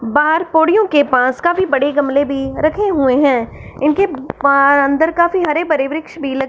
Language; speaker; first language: Hindi; non-native, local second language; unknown